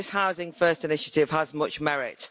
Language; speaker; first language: English; native; English